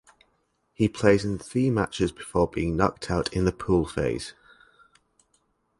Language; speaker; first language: English; native; English